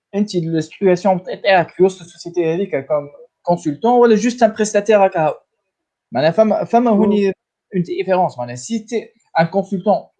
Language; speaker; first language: Arabic; native; Arabic